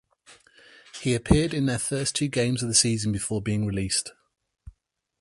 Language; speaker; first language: English; native; English